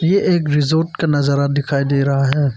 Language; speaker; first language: Hindi; non-native, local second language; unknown